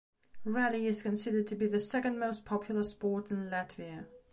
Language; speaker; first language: English; non-native, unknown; Belarusian